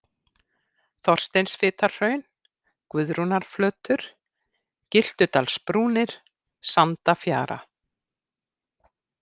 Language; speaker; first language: Icelandic; native; Icelandic